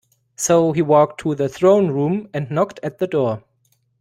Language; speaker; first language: English; non-native, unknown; German